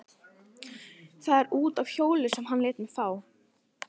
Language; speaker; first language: Icelandic; non-native, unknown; Italian